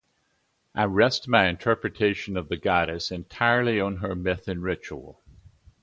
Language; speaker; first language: English; native; English